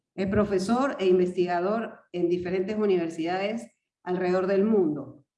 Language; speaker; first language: Spanish; native; Spanish